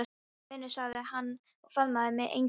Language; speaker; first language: Icelandic; non-native, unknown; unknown